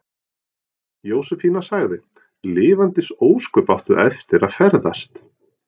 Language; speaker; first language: Icelandic; non-native, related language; Norwegian